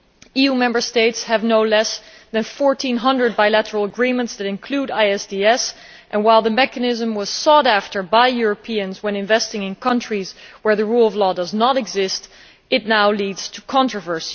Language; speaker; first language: English; non-native, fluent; Dutch